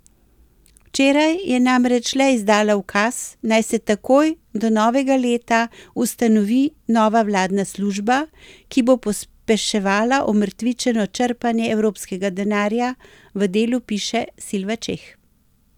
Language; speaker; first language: Slovenian; native; Slovenian